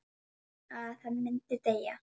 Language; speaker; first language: Icelandic; native; Icelandic